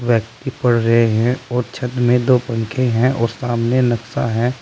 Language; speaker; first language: Hindi; native; Hindi